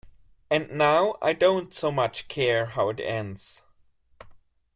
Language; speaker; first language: English; non-native, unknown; German